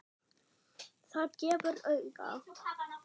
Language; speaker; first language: Icelandic; non-native, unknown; German